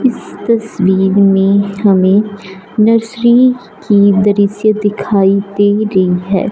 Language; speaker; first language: Hindi; non-native, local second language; Punjabi